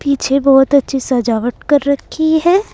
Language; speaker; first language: Hindi; native; Hindi